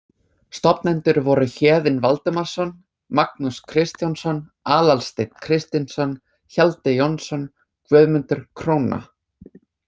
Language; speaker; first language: Icelandic; non-native, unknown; English